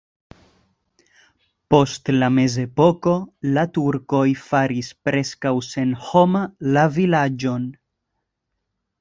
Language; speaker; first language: Esperanto; non-native, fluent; Spanish